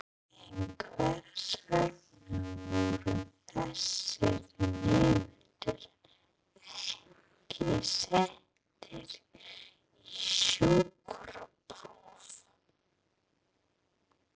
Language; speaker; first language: Icelandic; non-native, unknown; English